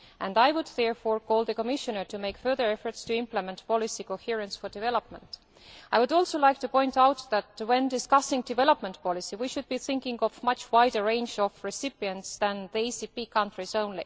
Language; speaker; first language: English; non-native, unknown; Estonian